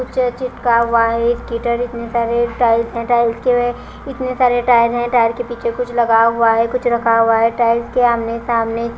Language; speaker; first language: Hindi; non-native, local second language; Punjabi